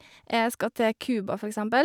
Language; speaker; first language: Norwegian; native; Norwegian